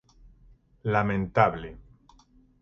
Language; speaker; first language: Galician; native; Galician